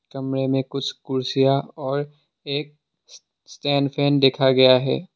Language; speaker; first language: Hindi; non-native, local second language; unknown